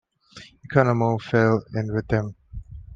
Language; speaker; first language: English; non-native, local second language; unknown